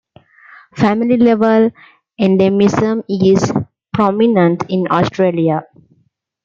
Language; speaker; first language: English; non-native, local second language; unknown